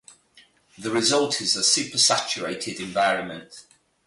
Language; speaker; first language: English; native; English